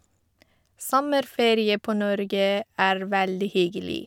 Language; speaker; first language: Norwegian; non-native, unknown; Persian